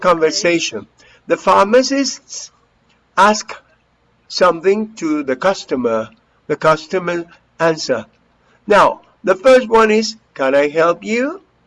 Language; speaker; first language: English; non-native, fluent; Spanish